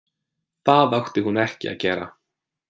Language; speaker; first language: Icelandic; non-native, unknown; English